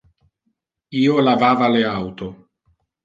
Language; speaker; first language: Interlingua; non-native, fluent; Italian